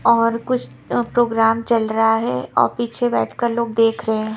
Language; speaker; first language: Hindi; non-native, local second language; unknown